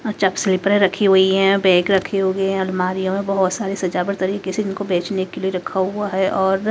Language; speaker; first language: Hindi; native; Hindi